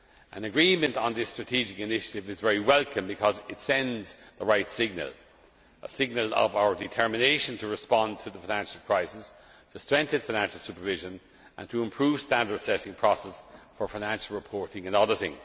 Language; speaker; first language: English; non-native, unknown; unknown